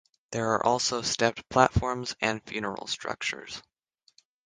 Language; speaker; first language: English; native; English